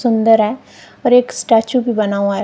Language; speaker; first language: Hindi; non-native, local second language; Punjabi